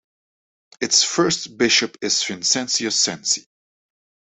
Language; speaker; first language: English; non-native, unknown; Dutch